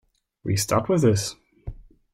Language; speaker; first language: English; non-native, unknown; German